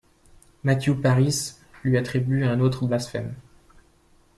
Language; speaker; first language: French; native; French